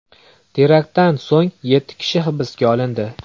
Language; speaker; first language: Uzbek; native; Uzbek